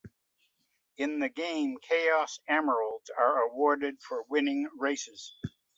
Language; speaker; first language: English; native; English